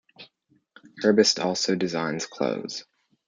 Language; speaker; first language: English; native; English